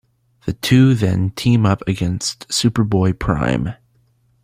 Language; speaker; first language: English; native; English